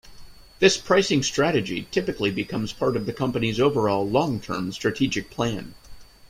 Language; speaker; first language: English; native; English